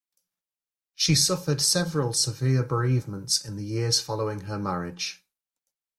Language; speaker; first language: English; native; English